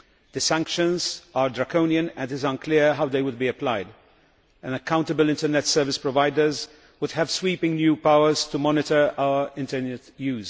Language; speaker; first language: English; non-native, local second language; Maltese